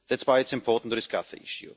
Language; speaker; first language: English; non-native, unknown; German